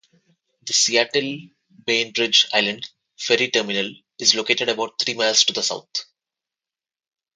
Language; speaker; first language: English; non-native, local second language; Telugu